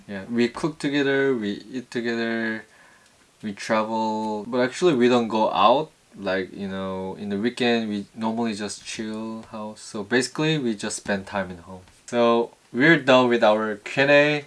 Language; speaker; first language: English; non-native, learner; Korean